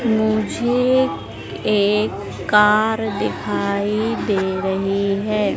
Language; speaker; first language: Hindi; native; Hindi